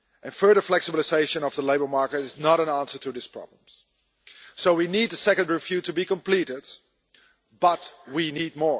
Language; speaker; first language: English; non-native, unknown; Dutch